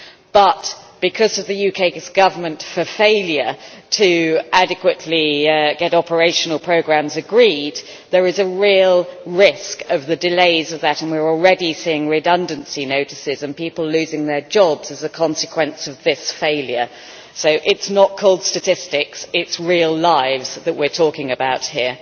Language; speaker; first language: English; native; English